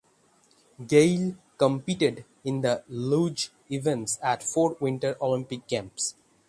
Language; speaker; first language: English; non-native, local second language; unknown